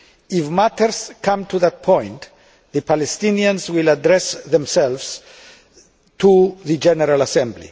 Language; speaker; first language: English; non-native, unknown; Greek